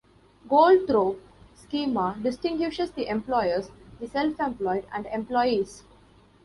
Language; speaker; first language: English; non-native, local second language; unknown